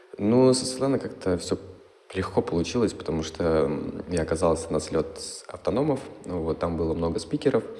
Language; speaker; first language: Russian; native; Russian